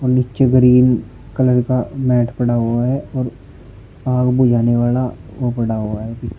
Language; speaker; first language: Hindi; native; Hindi